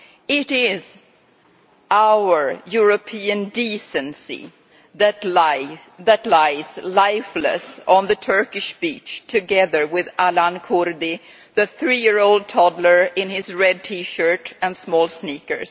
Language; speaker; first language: English; non-native, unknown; Swedish